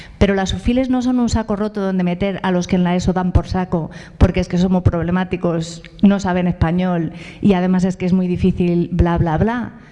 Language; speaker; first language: Spanish; native; Spanish